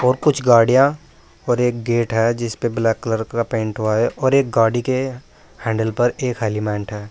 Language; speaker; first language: Hindi; native; Hindi